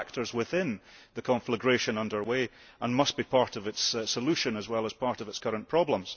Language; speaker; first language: English; early bilingual, heritage; English